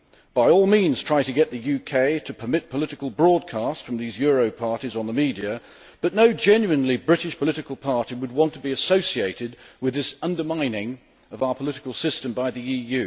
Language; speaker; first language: English; native; English